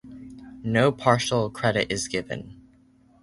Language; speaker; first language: English; native; English